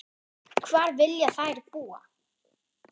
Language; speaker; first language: Icelandic; non-native, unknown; German